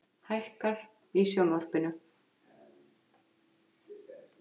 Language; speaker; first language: Icelandic; native; Icelandic